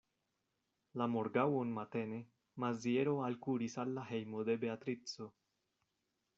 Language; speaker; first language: Esperanto; non-native, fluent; Spanish